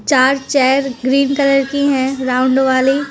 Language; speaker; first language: Hindi; non-native, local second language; Gujarati